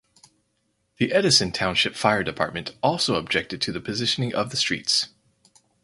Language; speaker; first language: English; native; English